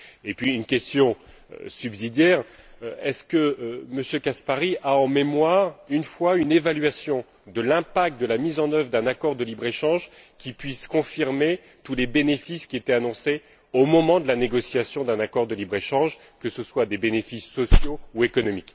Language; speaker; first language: French; native; French